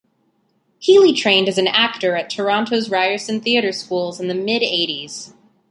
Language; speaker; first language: English; native; English